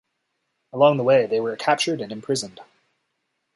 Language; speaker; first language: English; native; English